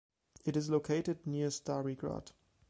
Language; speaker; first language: English; non-native, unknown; German